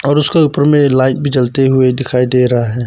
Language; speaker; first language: Hindi; early bilingual, other home language; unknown